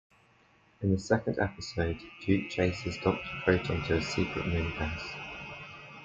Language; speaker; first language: English; native; English